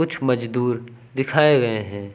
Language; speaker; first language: Hindi; native; Hindi